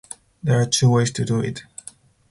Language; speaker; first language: English; non-native, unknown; Spanish